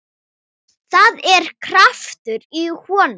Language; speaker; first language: Icelandic; non-native, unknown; Thai